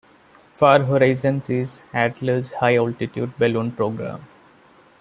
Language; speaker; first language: English; non-native, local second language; Malayalam